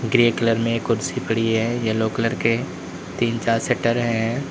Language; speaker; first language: Hindi; native; Hindi